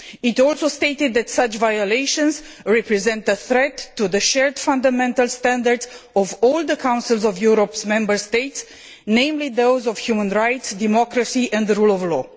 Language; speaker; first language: English; non-native, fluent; Romanian